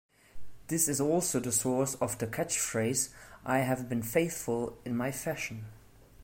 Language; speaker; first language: English; non-native, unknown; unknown